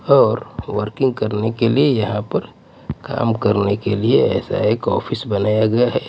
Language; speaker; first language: Hindi; non-native, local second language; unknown